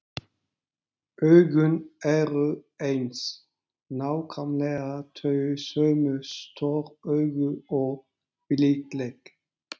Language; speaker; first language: Icelandic; non-native, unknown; Turkish